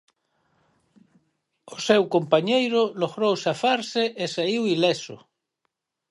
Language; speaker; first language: Galician; native; Galician